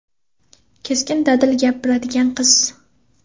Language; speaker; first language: Uzbek; non-native, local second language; Kara-Kalpak